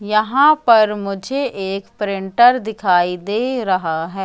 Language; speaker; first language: Hindi; native; Hindi